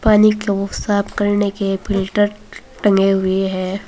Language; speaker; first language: Hindi; native; Hindi